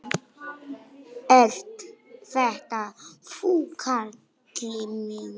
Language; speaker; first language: Icelandic; non-native, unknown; Polish